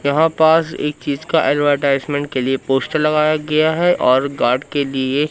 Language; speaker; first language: Hindi; native; Hindi